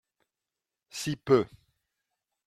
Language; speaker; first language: French; non-native, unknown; Dutch